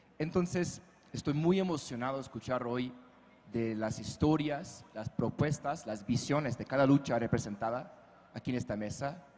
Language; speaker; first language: Spanish; non-native, fluent; English